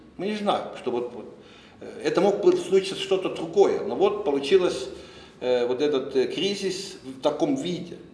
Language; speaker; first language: Russian; non-native, fluent; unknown